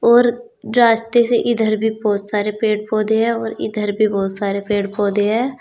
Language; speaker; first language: Hindi; native; Hindi